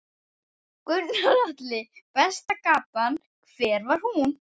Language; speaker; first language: Icelandic; native; Icelandic